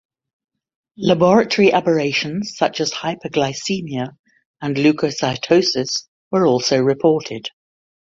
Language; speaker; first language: English; native; English